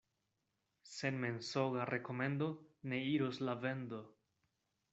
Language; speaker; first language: Esperanto; non-native, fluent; Spanish